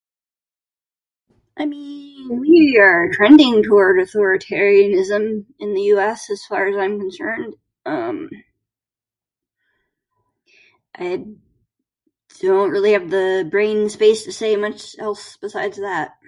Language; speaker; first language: English; native; English